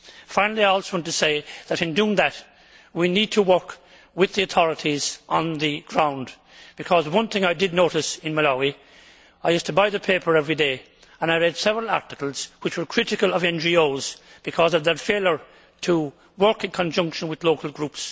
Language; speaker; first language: English; native; English